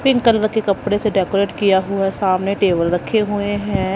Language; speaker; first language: Hindi; non-native, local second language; Punjabi